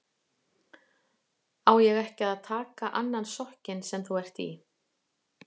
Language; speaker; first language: Icelandic; native; Icelandic